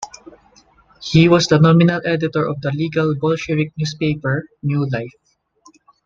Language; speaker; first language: English; non-native, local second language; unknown